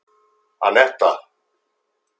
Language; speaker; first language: Icelandic; native; Icelandic